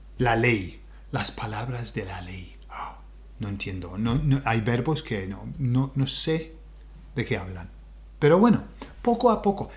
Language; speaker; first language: Spanish; non-native, fluent; English